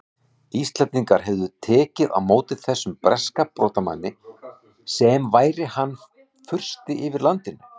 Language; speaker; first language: Icelandic; native; Icelandic